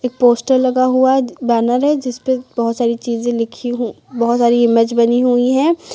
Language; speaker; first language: Hindi; native; Hindi